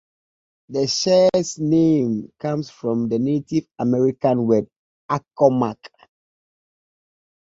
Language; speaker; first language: English; native; English